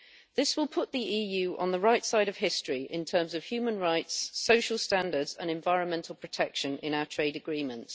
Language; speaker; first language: English; native; English